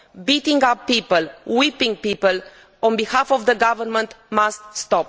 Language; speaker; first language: English; non-native, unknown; Romanian